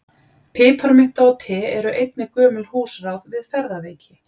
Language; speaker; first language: Icelandic; native; Icelandic